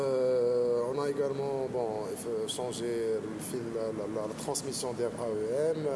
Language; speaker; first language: French; non-native, local second language; Arabic